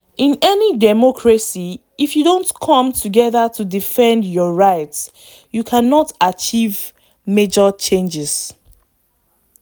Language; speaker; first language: English; non-native, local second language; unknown